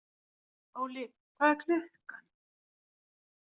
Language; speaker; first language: Icelandic; non-native, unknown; Finnish